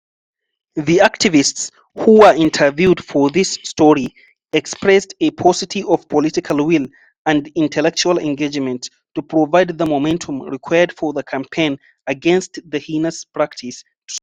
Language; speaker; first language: English; non-native, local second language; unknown